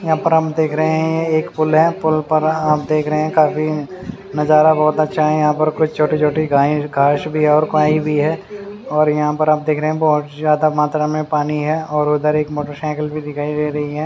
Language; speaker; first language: Hindi; native; Hindi